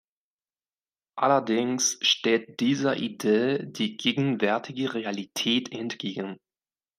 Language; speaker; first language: German; non-native, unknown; Spanish